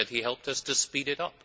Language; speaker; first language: English; native; English